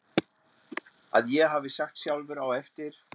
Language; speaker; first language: Icelandic; non-native, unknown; German